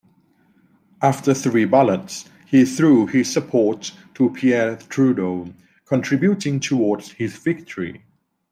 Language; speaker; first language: English; non-native, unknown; Thai